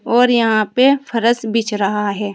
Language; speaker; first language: Hindi; native; Hindi